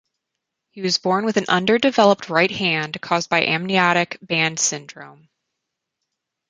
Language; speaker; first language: English; native; English